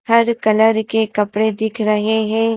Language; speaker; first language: Hindi; native; Hindi